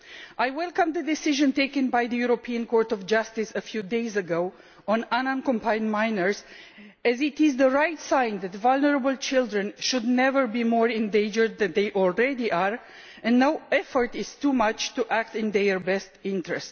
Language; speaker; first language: English; non-native, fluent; Romanian